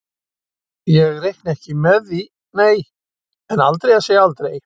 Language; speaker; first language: Icelandic; native; Icelandic